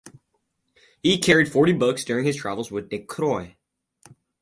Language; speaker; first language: English; native; English